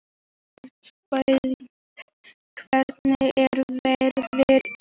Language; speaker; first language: Icelandic; native; Icelandic